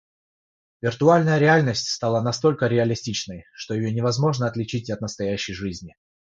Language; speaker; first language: Russian; non-native, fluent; Georgian